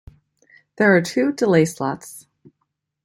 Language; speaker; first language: English; native; English